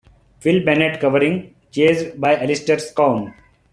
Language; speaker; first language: English; non-native, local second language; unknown